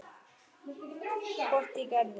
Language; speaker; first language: Icelandic; native; Icelandic